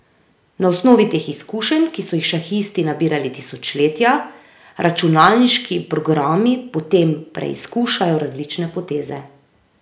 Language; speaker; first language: Slovenian; native; Slovenian